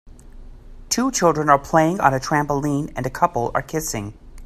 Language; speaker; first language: English; native; English